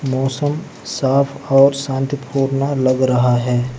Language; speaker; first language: Hindi; non-native, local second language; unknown